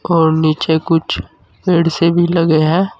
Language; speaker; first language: Hindi; native; Hindi